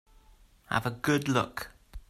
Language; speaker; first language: English; native; English